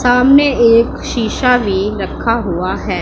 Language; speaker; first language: Hindi; non-native, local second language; Punjabi